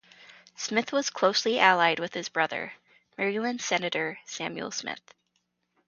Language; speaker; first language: English; native; English